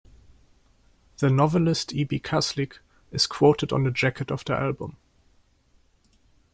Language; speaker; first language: English; non-native, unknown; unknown